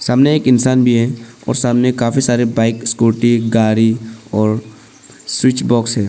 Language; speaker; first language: Hindi; non-native, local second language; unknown